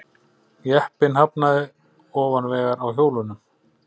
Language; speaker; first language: Icelandic; native; Icelandic